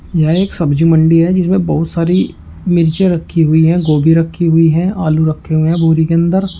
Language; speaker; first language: Hindi; native; Hindi